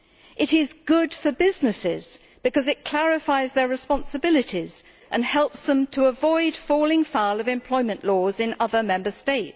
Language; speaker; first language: English; native; English